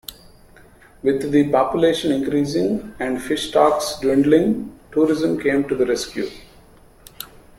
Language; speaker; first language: English; non-native, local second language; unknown